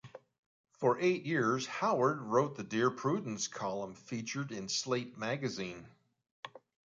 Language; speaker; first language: English; native; English